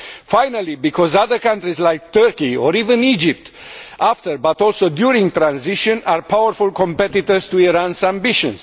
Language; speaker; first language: English; non-native, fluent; Romanian